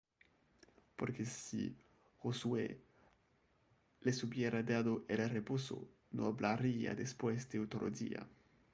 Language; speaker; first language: Spanish; non-native, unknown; French